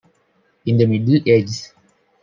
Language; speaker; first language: English; non-native, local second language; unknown